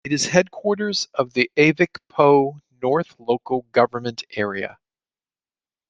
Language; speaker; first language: English; native; English